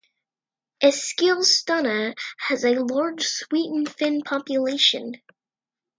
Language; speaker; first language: English; native; English